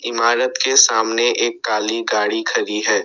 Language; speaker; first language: Hindi; non-native, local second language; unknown